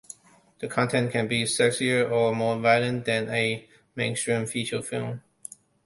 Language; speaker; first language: English; non-native, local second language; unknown